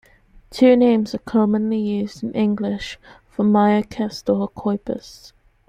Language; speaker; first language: English; native; English